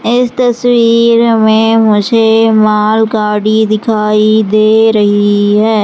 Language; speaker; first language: Hindi; native; Hindi